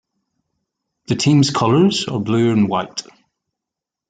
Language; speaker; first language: English; native; English